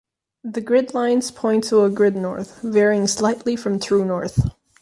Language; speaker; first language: English; non-native, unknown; Catalan